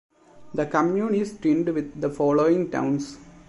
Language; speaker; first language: English; non-native, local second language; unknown